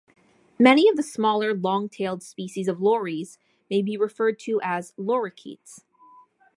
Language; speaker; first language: English; native; English